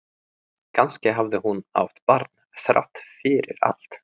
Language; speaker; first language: Icelandic; non-native, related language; Swedish